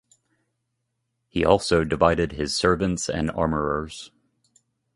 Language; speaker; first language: English; native; English